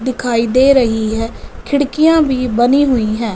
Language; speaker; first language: Hindi; non-native, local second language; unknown